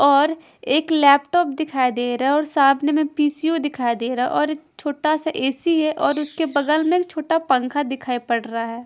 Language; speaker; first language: Hindi; non-native, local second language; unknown